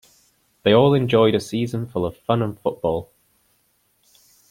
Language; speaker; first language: English; native; English